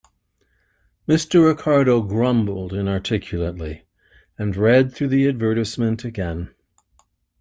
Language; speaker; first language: English; native; English